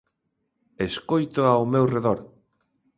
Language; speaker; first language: Galician; native; Galician